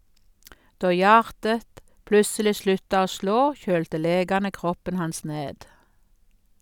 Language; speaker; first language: Norwegian; native; Norwegian